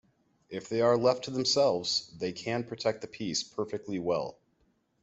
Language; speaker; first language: English; native; English